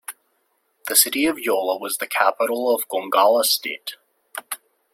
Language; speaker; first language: English; native; English